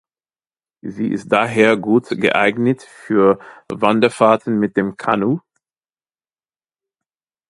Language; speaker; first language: German; non-native, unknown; English